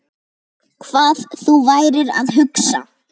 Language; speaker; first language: Icelandic; native; Icelandic